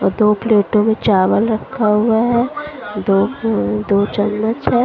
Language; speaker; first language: Hindi; non-native, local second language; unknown